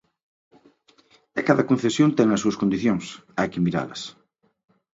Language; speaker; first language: Galician; native; Galician